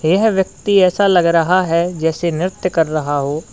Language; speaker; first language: Hindi; native; Hindi